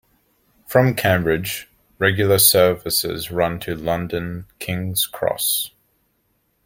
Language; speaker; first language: English; native; English